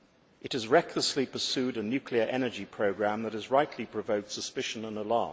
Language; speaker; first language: English; native; English